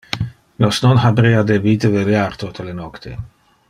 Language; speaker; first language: Interlingua; non-native, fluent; Dutch